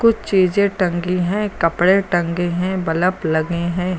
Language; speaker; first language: Hindi; native; Hindi